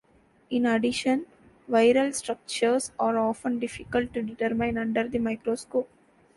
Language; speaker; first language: English; non-native, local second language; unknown